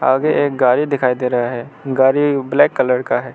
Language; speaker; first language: Hindi; non-native, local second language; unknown